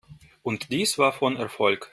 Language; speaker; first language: German; non-native, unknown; Russian